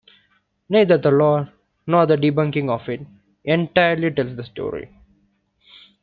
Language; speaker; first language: English; non-native, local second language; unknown